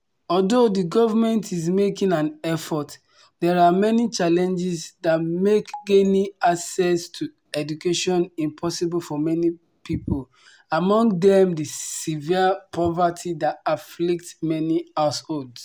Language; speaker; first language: English; non-native, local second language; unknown